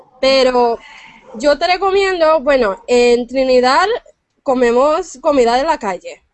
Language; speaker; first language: Spanish; non-native, fluent; English